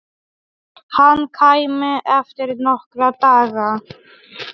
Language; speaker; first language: Icelandic; non-native, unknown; Polish